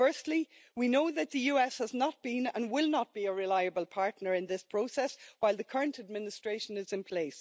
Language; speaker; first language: English; native; English